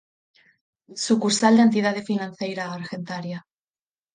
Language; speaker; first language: Galician; native; Galician